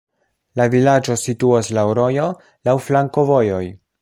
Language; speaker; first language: Esperanto; non-native, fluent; Polish